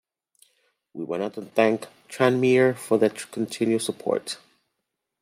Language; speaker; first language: English; native; English